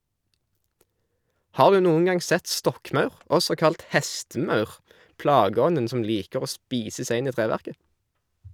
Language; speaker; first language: Norwegian; native; Norwegian